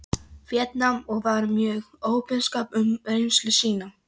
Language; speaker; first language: Icelandic; non-native, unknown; Polish